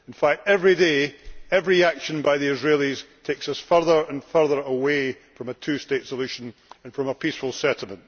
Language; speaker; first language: English; native; English